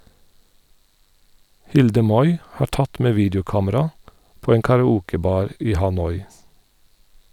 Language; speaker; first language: Norwegian; non-native, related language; Faroese